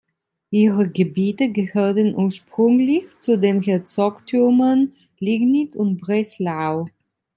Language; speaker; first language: German; non-native, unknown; Italian